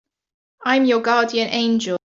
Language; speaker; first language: English; native; English